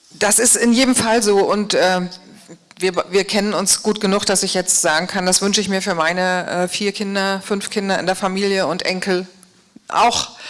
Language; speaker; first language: German; native; German